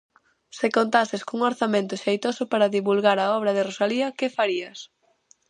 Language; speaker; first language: Galician; native; Galician